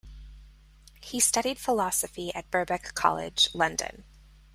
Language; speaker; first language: English; native; English